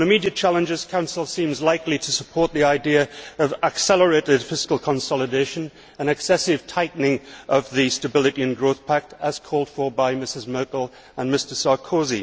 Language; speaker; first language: English; native; English